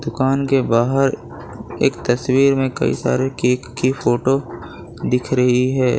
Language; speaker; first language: Hindi; non-native, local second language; Gujarati